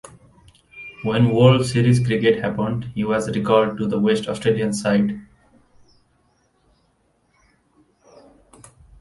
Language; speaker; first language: English; non-native, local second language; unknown